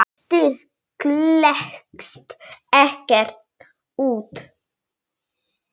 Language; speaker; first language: Icelandic; non-native, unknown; Polish